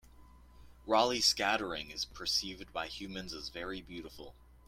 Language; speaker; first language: English; native; English